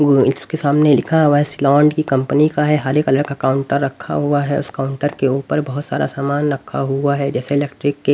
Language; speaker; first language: Hindi; native; Hindi